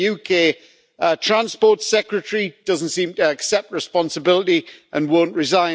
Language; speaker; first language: English; native; English